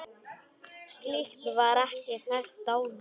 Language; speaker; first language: Icelandic; non-native, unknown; Polish